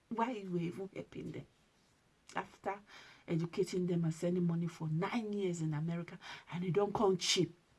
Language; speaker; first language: English; non-native, local second language; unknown